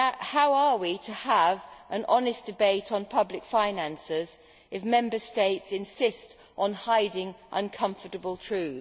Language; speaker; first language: English; native; English